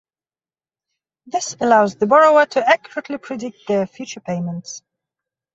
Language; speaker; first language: English; non-native, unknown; Belarusian